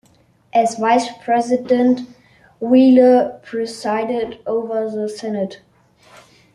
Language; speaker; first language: English; non-native, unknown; German